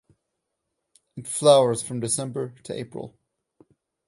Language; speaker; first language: English; non-native, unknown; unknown